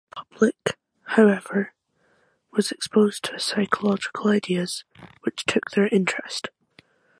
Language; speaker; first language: English; native; English